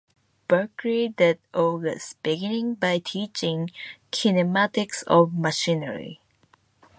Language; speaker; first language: English; non-native, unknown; Japanese